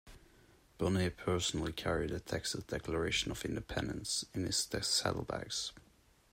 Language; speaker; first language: English; non-native, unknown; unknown